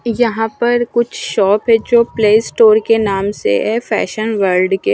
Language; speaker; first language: Hindi; non-native, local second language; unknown